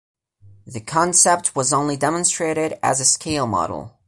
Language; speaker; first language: English; non-native, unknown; Portuguese